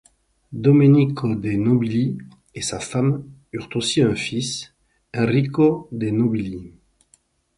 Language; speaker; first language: French; native; French